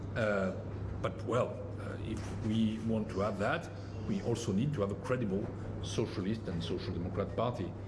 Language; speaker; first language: English; non-native, fluent; French